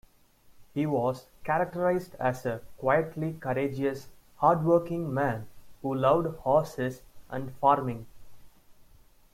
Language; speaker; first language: English; non-native, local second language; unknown